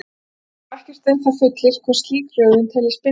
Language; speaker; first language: Icelandic; native; Icelandic